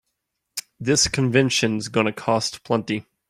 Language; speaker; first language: English; native; English